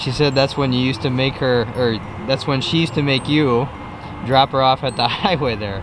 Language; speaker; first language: English; early bilingual, other home language; Korean